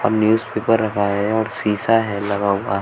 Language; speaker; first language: Hindi; native; Hindi